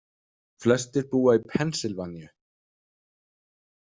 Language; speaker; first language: Icelandic; non-native, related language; Danish